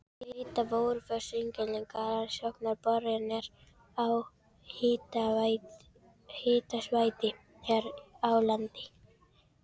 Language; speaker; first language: Icelandic; non-native, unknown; Filipino